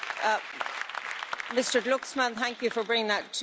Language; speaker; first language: English; native; English